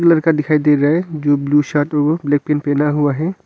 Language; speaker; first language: Hindi; non-native, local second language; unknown